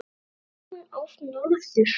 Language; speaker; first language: Icelandic; native; Icelandic